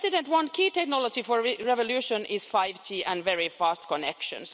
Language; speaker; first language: English; non-native, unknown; Finnish